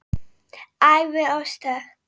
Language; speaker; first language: Icelandic; non-native, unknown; Polish